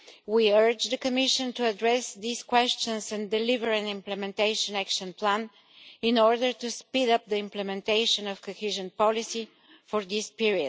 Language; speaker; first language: English; non-native, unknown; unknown